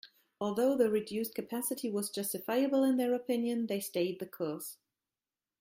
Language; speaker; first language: English; non-native, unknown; German